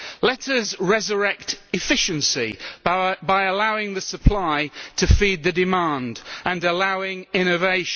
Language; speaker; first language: English; native; English